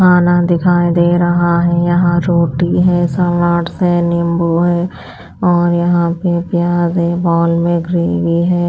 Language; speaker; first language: Hindi; non-native, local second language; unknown